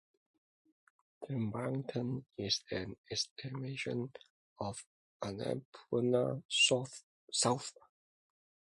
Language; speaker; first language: English; non-native, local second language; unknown